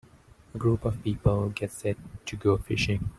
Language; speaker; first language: English; non-native, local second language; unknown